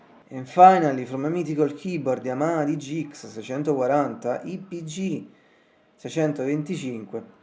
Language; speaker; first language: English; non-native, learner; Italian